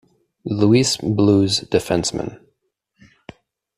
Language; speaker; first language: English; native; English